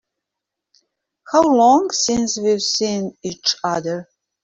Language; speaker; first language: English; native; English